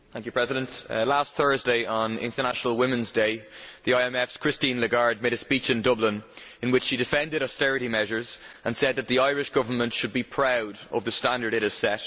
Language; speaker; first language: English; native; English